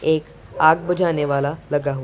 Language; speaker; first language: Hindi; non-native, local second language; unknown